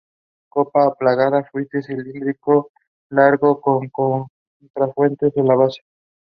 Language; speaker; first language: English; non-native, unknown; Spanish